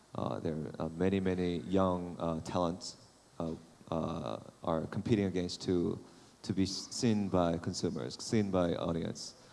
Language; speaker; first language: English; non-native, fluent; Korean